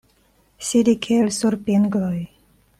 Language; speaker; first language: Esperanto; non-native, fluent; Russian